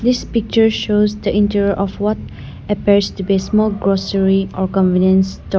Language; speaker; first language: English; non-native, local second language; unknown